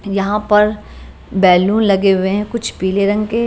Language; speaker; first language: Hindi; non-native, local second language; Punjabi